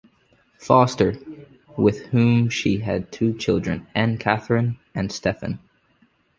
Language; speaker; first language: English; native; English